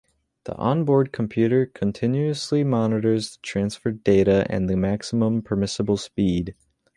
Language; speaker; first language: English; native; English